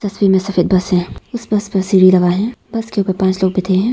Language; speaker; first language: Hindi; non-native, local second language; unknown